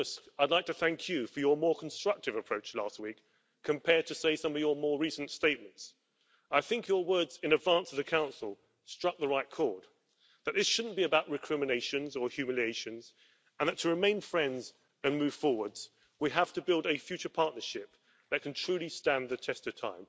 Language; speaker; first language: English; native; English